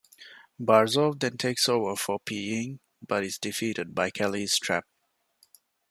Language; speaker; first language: English; non-native, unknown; Divehi